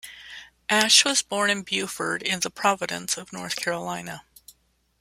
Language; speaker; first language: English; native; English